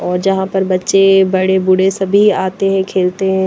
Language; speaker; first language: Hindi; non-native, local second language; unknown